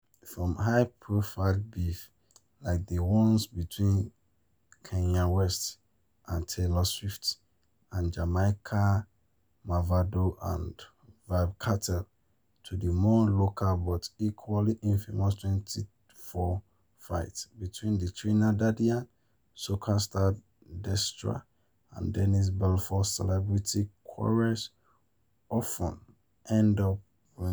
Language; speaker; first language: English; non-native, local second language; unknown